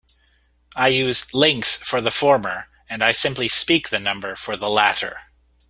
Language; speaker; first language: English; native; English